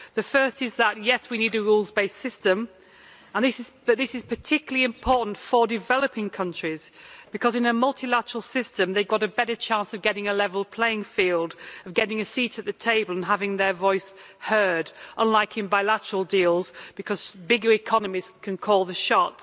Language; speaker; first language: English; native; English